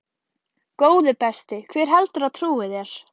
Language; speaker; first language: Icelandic; native; Icelandic